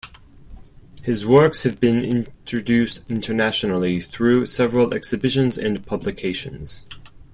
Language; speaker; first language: English; non-native, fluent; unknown